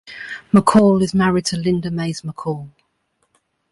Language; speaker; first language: English; native; English